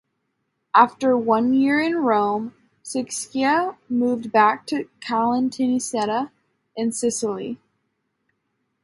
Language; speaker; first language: English; native; English